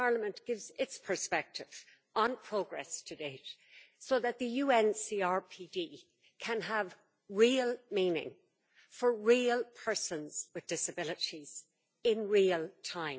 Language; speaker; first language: English; native; English